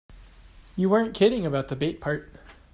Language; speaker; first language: English; native; English